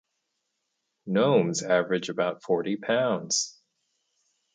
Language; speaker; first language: English; native; English